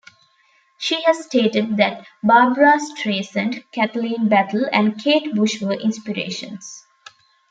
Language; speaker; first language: English; non-native, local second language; Tamil